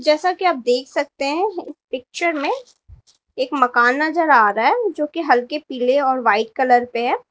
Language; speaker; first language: Hindi; native; Hindi